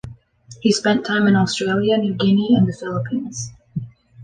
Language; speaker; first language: English; native; English